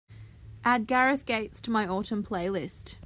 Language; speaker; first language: English; native; English